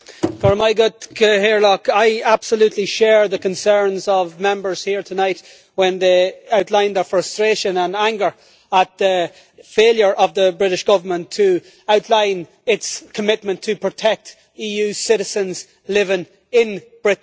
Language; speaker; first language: English; native; English